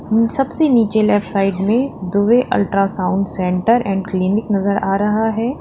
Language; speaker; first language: Hindi; native; Hindi